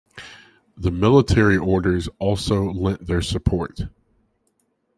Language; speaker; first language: English; native; English